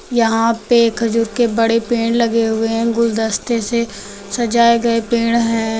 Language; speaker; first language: Hindi; native; Hindi